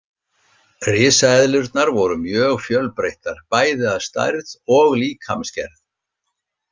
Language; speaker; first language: Icelandic; native; Icelandic